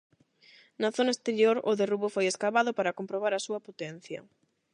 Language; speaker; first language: Galician; non-native, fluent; Spanish